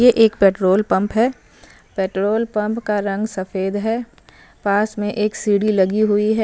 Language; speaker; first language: Hindi; non-native, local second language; Punjabi